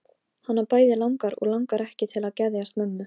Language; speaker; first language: Icelandic; non-native, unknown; Polish